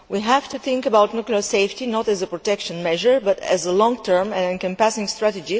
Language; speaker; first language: English; non-native, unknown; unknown